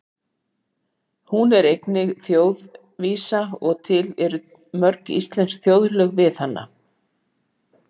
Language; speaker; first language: Icelandic; native; Icelandic